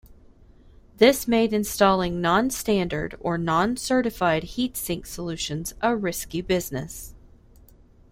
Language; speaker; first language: English; native; English